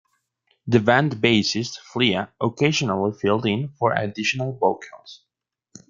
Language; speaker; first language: English; non-native, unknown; Spanish